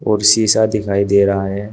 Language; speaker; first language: Hindi; native; Hindi